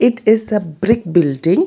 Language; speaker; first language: English; non-native, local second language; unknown